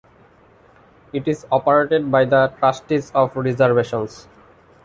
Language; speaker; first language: English; non-native, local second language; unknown